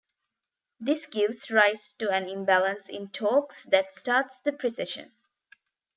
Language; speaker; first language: English; non-native, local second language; Tamil